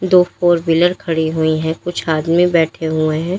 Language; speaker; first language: Hindi; native; Hindi